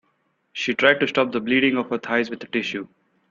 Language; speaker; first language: English; non-native, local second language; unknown